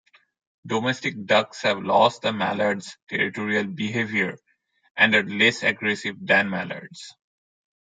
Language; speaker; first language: English; non-native, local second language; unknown